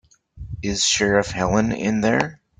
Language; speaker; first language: English; native; English